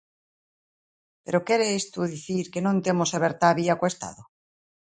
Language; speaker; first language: Galician; native; Galician